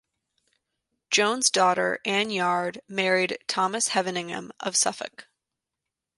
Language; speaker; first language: English; native; English